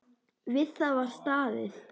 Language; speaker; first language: Icelandic; native; Icelandic